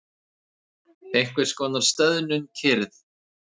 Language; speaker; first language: Icelandic; native; Icelandic